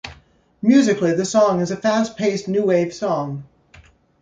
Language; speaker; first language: English; native; English